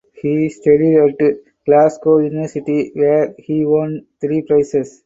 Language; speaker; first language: English; non-native, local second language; Tamil